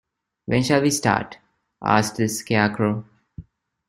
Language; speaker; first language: English; non-native, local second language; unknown